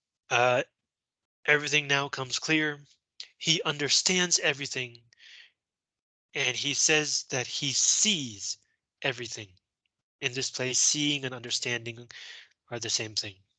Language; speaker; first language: English; non-native, fluent; Chinese